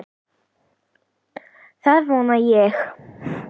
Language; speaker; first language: Icelandic; native; Icelandic